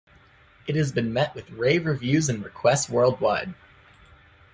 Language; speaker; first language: English; native; English